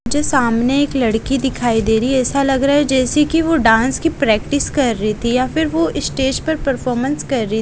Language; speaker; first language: Hindi; native; Hindi